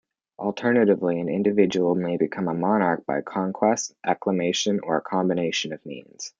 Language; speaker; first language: English; native; English